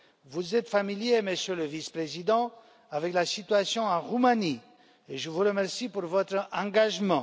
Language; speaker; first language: French; non-native, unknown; Romanian